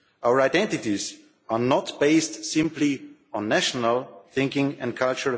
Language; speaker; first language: English; non-native, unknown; German